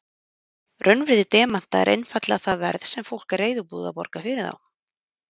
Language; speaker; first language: Icelandic; native; Icelandic